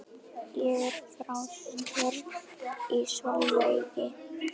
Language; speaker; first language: Icelandic; non-native, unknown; German